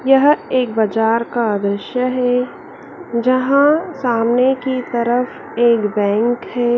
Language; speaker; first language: Hindi; native; Hindi